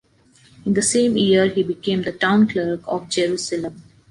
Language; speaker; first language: English; non-native, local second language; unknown